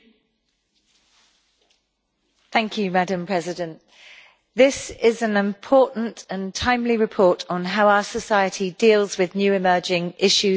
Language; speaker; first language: English; native; English